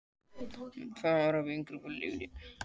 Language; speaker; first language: Icelandic; native; Icelandic